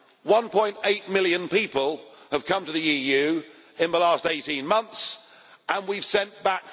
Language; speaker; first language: English; native; English